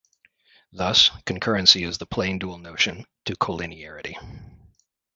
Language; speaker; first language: English; native; English